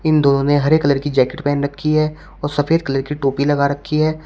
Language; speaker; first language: Hindi; native; Hindi